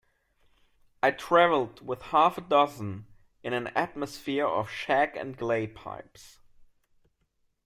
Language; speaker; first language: English; non-native, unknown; German